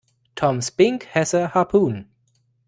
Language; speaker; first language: English; non-native, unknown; German